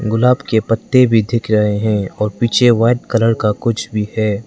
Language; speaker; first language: Hindi; non-native, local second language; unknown